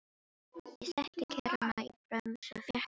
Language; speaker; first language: Icelandic; non-native, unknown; Filipino